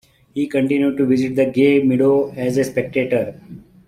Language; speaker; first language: English; non-native, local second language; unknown